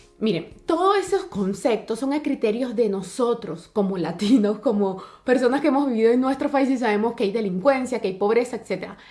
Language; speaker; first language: Spanish; native; Spanish